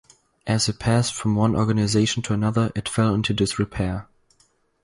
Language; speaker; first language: English; non-native, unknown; German